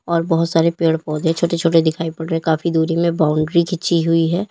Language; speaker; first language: Hindi; native; Hindi